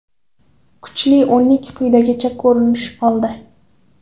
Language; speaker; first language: Uzbek; non-native, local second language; Kara-Kalpak